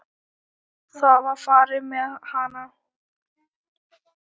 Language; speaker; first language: Icelandic; non-native, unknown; Thai